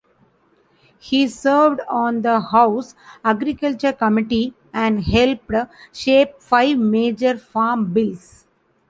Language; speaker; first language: English; non-native, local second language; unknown